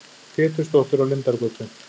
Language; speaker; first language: Icelandic; native; Icelandic